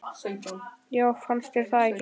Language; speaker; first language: Icelandic; native; Icelandic